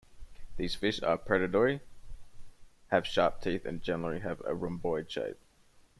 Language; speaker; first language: English; native; English